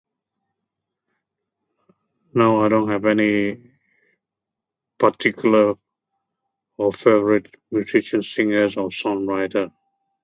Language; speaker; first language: English; non-native, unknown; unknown